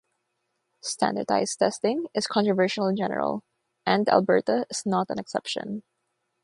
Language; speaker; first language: English; non-native, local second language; Filipino